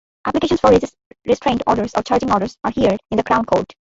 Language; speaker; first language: English; non-native, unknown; Bangla